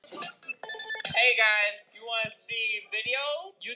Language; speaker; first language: Icelandic; native; Icelandic